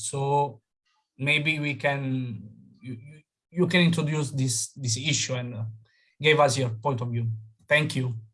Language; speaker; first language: English; non-native, fluent; Italian